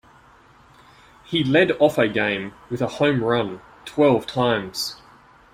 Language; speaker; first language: English; native; English